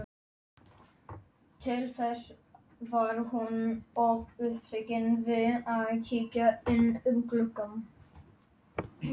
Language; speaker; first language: Icelandic; non-native, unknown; Polish